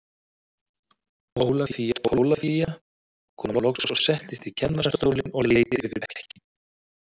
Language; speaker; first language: Icelandic; native; Icelandic